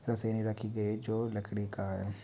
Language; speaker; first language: Hindi; non-native, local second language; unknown